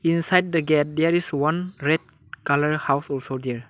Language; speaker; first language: English; non-native, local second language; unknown